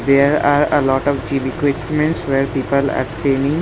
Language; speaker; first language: English; non-native, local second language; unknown